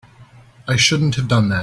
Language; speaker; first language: English; native; English